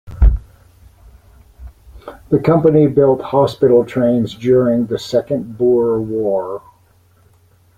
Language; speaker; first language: English; native; English